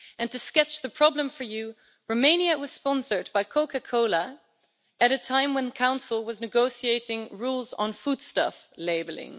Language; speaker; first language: English; non-native, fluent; Dutch